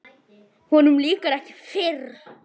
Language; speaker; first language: Icelandic; native; Icelandic